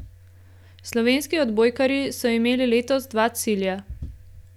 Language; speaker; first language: Slovenian; native; Slovenian